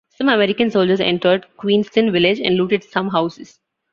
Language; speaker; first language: English; non-native, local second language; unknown